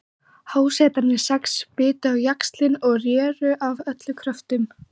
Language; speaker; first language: Icelandic; native; Icelandic